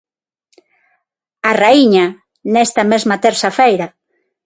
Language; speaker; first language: Galician; non-native, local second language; Spanish